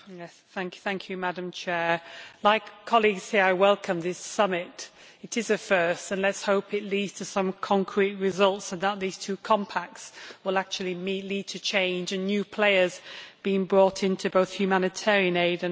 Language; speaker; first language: English; native; English